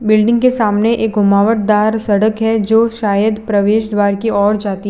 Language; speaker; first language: Hindi; non-native, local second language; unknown